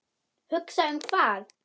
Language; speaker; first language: Icelandic; non-native, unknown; German